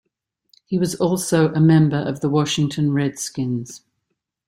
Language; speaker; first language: English; native; English